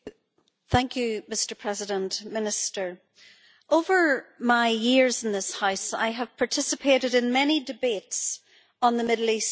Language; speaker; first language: English; native; English